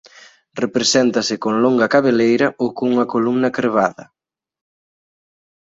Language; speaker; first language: Galician; native; Galician